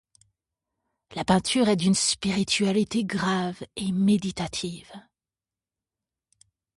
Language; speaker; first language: French; native; French